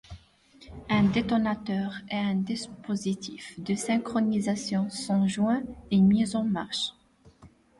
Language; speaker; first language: French; non-native, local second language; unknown